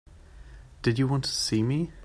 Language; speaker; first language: English; non-native, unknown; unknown